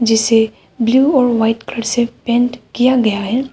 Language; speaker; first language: Hindi; non-native, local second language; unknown